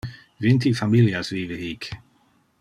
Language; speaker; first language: Interlingua; non-native, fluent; Dutch